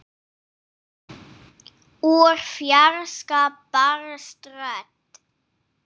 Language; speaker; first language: Icelandic; non-native, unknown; English